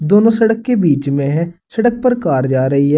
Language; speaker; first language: Hindi; native; Hindi